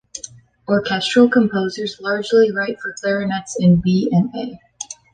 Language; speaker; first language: English; native; English